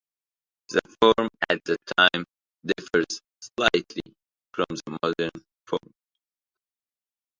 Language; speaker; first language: English; non-native, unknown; Arabic